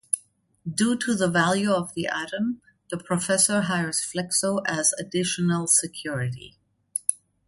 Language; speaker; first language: English; non-native, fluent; German